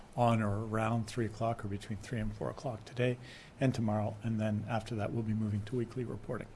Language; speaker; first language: English; native; English